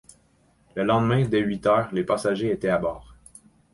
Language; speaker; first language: French; native; French